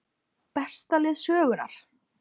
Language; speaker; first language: Icelandic; native; Icelandic